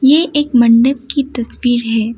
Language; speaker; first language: Hindi; non-native, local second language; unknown